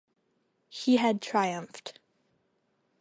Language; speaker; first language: English; native; English